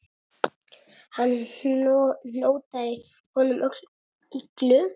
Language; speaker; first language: Icelandic; non-native, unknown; Italian